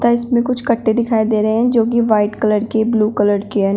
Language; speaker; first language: Hindi; native; Hindi